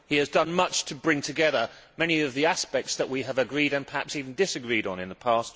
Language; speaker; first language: English; native; English